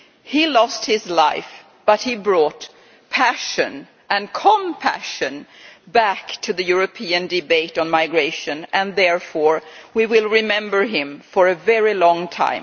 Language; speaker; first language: English; non-native, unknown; Swedish